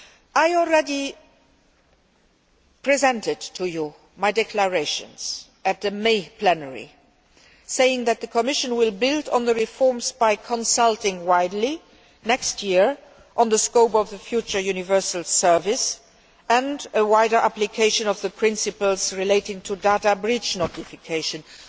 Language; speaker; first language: English; non-native, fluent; Luxembourgish